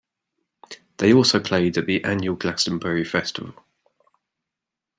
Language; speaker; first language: English; native; English